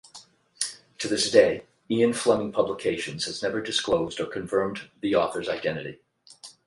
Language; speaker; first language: English; native; English